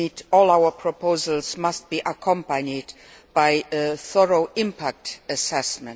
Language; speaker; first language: English; non-native, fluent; Luxembourgish